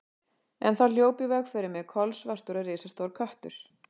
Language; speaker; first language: Icelandic; native; Icelandic